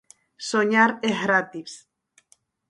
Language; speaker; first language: Galician; native; Galician